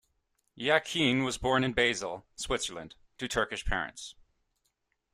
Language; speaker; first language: English; native; English